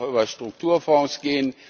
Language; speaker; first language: German; non-native, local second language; Luxembourgish